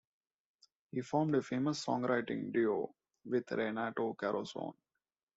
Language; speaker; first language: English; non-native, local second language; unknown